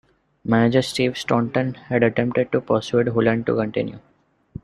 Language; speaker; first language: English; non-native, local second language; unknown